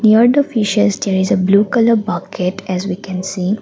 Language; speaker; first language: English; non-native, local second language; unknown